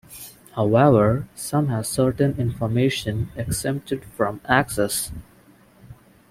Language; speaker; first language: English; non-native, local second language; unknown